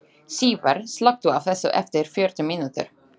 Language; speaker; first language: Icelandic; non-native, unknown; Slovak